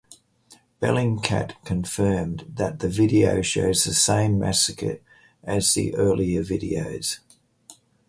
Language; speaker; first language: English; native; English